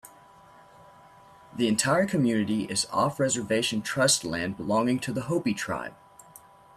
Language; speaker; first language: English; native; English